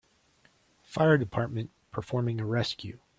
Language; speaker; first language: English; native; English